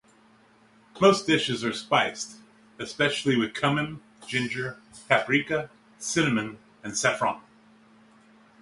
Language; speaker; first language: English; native; English